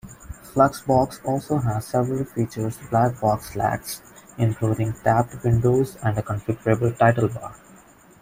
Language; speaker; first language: English; non-native, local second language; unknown